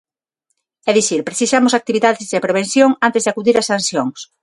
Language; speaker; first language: Galician; non-native, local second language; Spanish